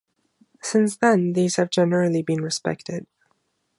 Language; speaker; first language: English; non-native, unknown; German